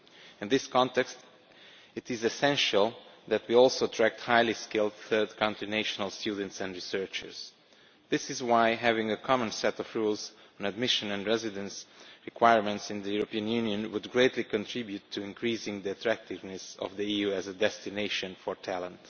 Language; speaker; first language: English; non-native, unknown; Romanian